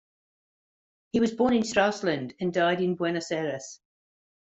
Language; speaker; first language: English; native; English